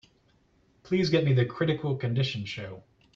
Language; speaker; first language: English; native; English